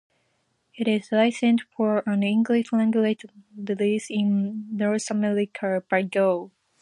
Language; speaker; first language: English; non-native, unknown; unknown